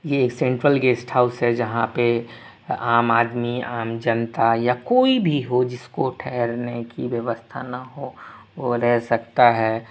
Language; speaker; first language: Hindi; non-native, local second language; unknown